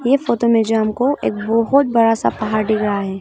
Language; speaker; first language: Hindi; non-native, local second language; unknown